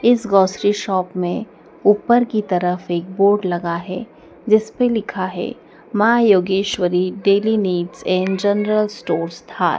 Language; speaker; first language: Hindi; native; Hindi